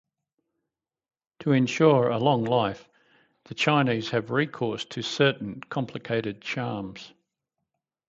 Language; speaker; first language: English; native; English